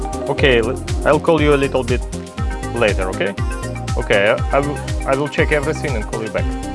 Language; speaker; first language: English; non-native, learner; Russian